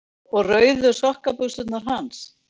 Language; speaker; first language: Icelandic; native; Icelandic